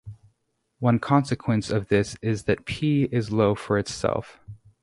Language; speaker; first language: English; native; English